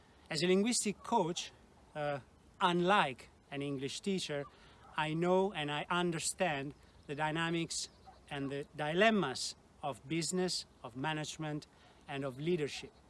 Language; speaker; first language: English; non-native, fluent; Italian